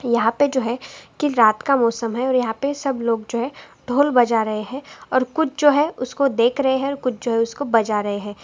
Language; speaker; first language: Hindi; non-native, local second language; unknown